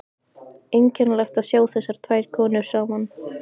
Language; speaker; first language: Icelandic; native; Icelandic